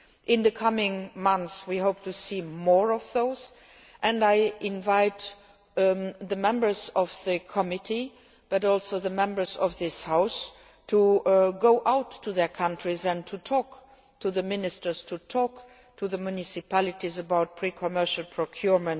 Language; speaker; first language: English; non-native, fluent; Luxembourgish